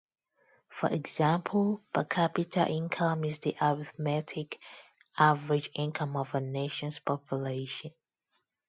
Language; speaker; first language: English; non-native, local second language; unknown